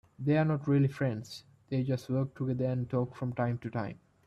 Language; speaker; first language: English; non-native, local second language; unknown